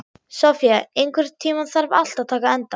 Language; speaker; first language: Icelandic; non-native, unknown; German